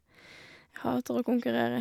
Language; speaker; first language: Norwegian; native; Norwegian